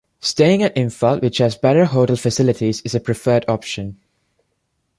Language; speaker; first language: English; non-native, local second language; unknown